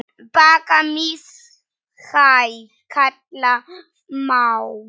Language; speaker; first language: Icelandic; non-native, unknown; Polish